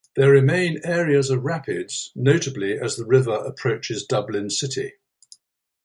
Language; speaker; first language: English; native; English